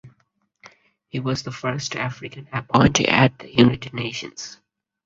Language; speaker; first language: English; non-native, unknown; Bangla